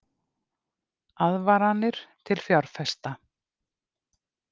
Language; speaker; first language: Icelandic; native; Icelandic